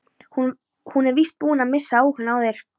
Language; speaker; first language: Icelandic; non-native, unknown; Polish